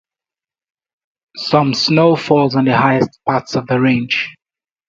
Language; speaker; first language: English; non-native, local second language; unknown